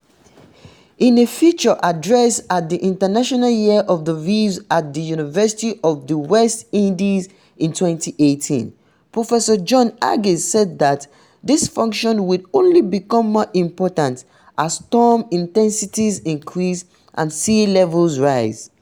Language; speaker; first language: English; non-native, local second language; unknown